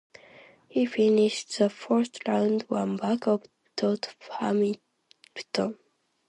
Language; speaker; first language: English; non-native, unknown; Japanese